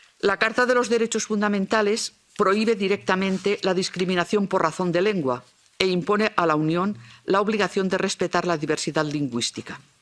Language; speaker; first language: Spanish; non-native, local second language; Catalan